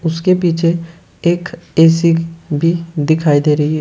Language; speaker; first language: Hindi; native; Hindi